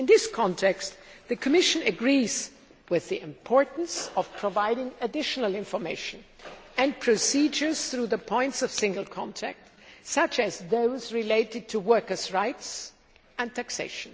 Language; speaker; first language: English; non-native, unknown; German